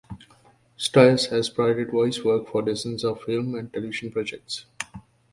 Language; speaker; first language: English; native; English